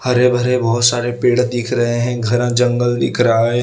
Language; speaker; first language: Hindi; non-native, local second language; Gujarati